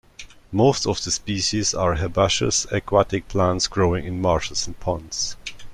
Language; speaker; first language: English; non-native, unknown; German